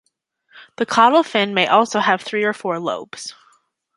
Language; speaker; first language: English; native; English